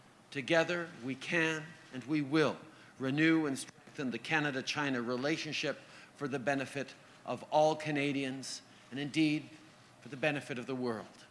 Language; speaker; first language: English; native; English